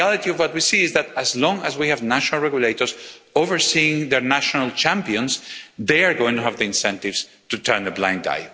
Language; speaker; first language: English; non-native, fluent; Spanish